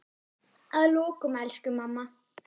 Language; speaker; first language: Icelandic; non-native, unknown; German